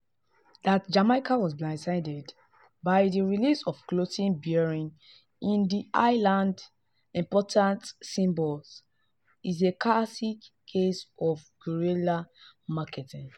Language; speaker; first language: English; non-native, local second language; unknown